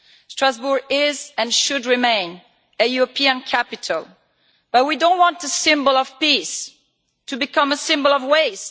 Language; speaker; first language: English; non-native, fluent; Italian